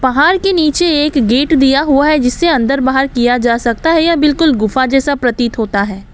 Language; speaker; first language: Hindi; non-native, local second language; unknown